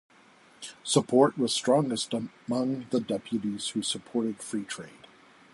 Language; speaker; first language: English; native; English